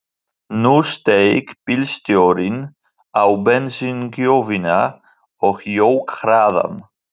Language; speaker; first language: Icelandic; non-native, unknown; Polish